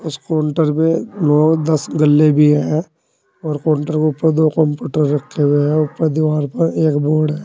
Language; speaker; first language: Hindi; native; Hindi